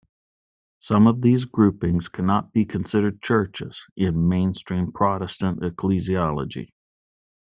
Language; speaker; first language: English; native; English